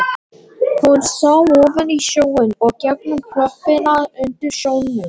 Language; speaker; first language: Icelandic; non-native, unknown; Latvian